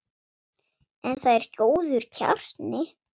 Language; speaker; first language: Icelandic; non-native, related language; Swedish